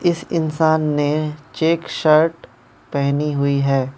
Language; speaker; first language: Hindi; non-native, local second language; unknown